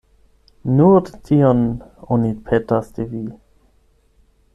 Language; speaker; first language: Esperanto; non-native, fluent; German